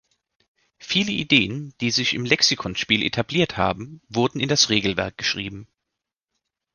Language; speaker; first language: German; native; German